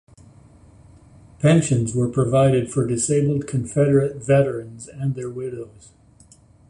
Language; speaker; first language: English; native; English